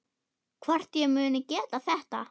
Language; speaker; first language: Icelandic; non-native, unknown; German